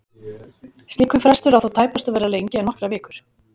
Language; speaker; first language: Icelandic; native; Icelandic